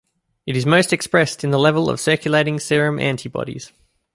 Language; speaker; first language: English; native; English